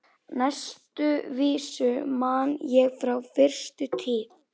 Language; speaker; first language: Icelandic; native; Icelandic